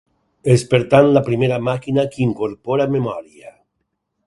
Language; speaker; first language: Catalan; native; Catalan